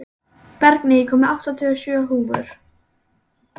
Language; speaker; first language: Icelandic; native; Icelandic